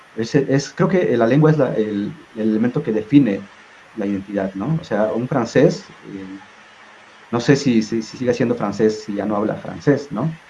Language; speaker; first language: Spanish; non-native, local second language; Zapotec